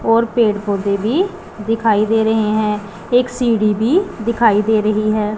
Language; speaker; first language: Hindi; non-native, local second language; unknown